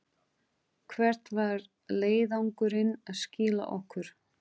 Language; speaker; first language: Icelandic; non-native, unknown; Portuguese